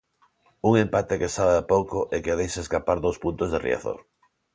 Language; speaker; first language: Galician; non-native, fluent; Spanish